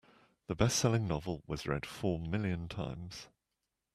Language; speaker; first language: English; native; English